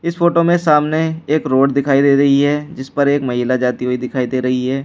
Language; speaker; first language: Hindi; native; Hindi